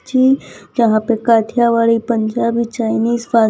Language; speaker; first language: Hindi; non-native, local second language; Gujarati